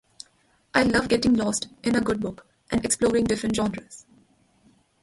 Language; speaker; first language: English; non-native, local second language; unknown